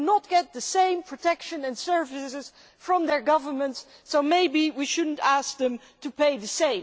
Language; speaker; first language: English; non-native, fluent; Dutch